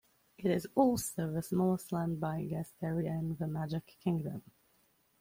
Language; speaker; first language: English; native; English